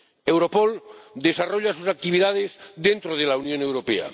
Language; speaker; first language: Spanish; non-native, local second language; Catalan